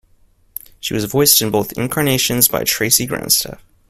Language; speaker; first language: English; native; English